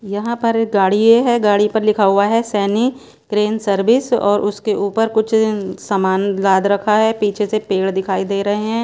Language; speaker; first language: Hindi; non-native, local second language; Punjabi